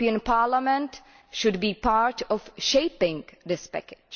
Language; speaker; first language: English; non-native, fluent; Czech